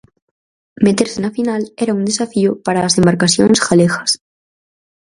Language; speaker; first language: Galician; native; Galician